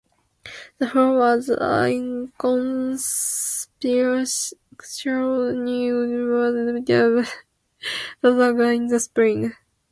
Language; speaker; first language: English; non-native, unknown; Japanese